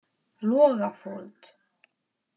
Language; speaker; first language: Icelandic; non-native, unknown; Polish